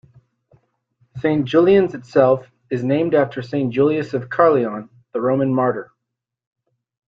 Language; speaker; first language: English; native; English